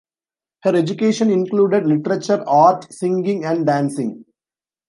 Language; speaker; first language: English; non-native, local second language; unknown